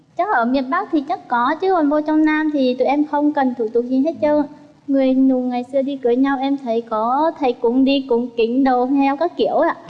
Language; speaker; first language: Vietnamese; non-native, local second language; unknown